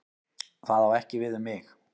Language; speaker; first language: Icelandic; native; Icelandic